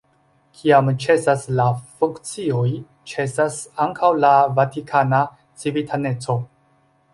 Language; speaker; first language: Esperanto; non-native, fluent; Chinese